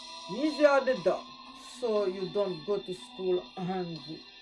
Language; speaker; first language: English; non-native, learner; Haitian Creole